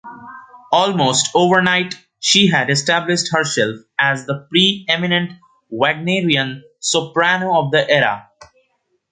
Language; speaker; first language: English; non-native, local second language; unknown